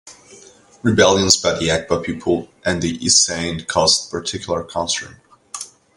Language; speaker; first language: English; non-native, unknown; Spanish